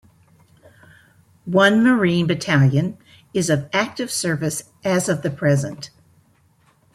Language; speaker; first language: English; native; English